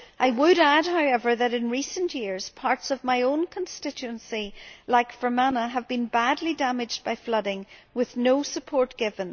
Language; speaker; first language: English; native; English